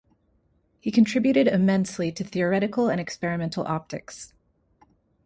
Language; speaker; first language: English; native; English